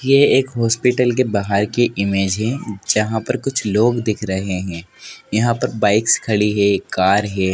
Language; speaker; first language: Hindi; native; Hindi